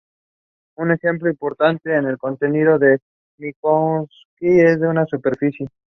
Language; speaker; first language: English; non-native, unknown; Spanish